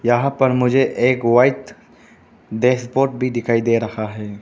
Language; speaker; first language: Hindi; non-native, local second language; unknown